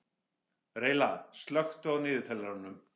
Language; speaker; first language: Icelandic; non-native, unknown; English